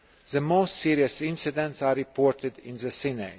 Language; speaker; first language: English; non-native, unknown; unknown